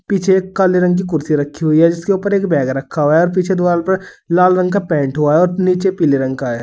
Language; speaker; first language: Hindi; native; Hindi